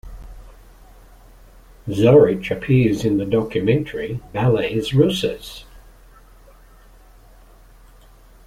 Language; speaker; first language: English; native; English